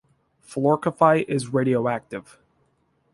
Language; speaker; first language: English; native; English